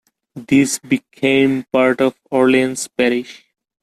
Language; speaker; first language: English; non-native, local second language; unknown